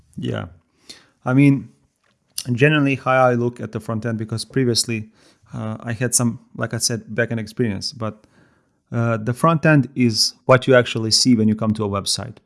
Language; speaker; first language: English; non-native, fluent; Serbian